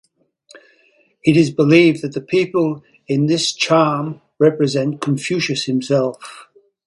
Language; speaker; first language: English; native; English